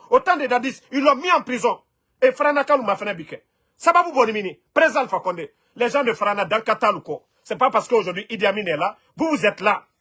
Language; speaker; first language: French; non-native, local second language; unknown